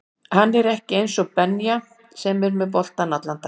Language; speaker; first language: Icelandic; native; Icelandic